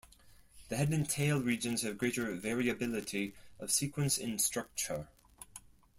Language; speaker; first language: English; non-native, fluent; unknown